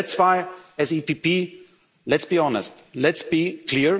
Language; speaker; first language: English; non-native, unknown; German